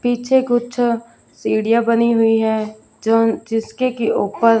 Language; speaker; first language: Hindi; non-native, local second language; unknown